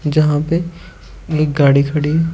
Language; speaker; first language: Hindi; native; Hindi